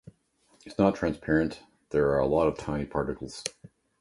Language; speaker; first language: English; native; English